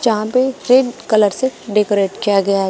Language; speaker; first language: Hindi; native; Hindi